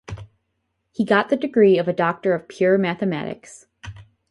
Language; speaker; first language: English; native; English